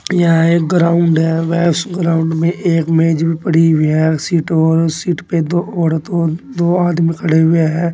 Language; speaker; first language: Hindi; native; Hindi